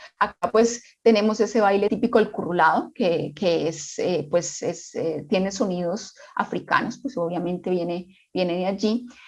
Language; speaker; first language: Spanish; native; Spanish